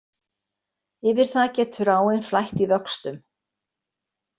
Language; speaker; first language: Icelandic; native; Icelandic